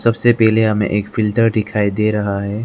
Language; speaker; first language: Hindi; non-native, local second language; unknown